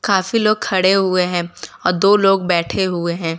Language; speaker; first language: Hindi; non-native, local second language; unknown